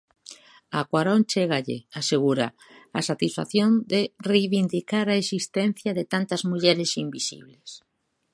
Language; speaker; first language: Galician; native; Galician